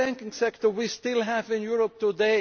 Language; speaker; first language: English; non-native, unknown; German